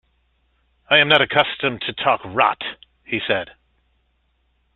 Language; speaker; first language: English; native; English